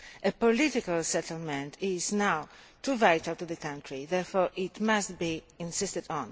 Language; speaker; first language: English; non-native, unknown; Polish